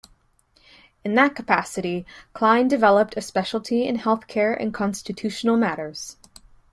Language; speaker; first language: English; native; English